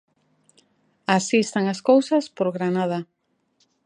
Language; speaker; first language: Galician; native; Galician